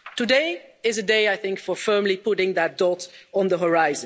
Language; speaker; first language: English; non-native, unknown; Dutch